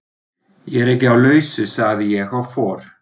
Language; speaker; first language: Icelandic; non-native, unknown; German